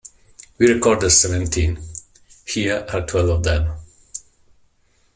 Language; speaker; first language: English; non-native, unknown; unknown